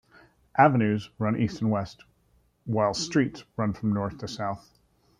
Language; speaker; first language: English; native; English